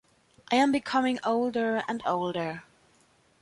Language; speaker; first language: English; non-native, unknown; German